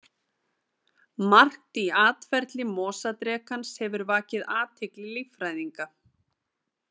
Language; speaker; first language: Icelandic; native; Icelandic